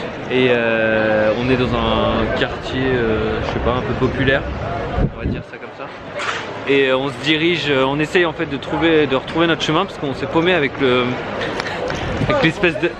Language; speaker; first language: French; native; French